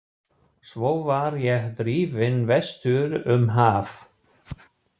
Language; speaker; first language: Icelandic; non-native, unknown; German